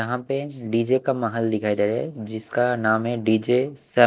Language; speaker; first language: Hindi; non-native, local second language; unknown